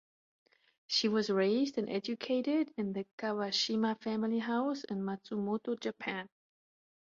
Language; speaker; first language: English; non-native, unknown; German